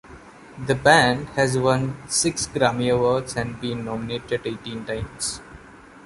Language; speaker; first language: English; non-native, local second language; Malayalam